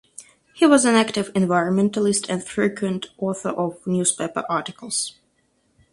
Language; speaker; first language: English; non-native, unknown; Russian